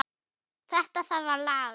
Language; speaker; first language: Icelandic; non-native, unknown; German